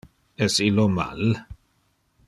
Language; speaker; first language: Interlingua; non-native, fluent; Dutch